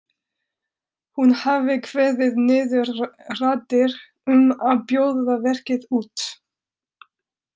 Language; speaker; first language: Icelandic; non-native, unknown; French